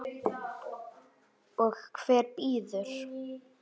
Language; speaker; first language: Icelandic; native; Icelandic